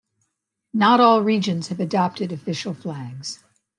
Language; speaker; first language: English; native; English